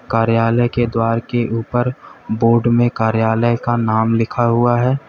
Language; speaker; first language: Hindi; native; Hindi